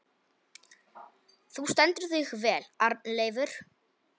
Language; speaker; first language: Icelandic; non-native, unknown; Polish